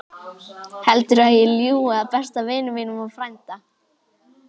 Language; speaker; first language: Icelandic; native; Icelandic